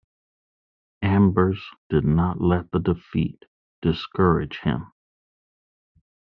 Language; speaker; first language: English; native; English